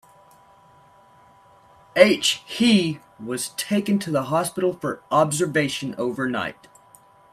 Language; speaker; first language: English; native; English